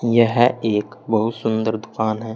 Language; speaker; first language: Hindi; native; Hindi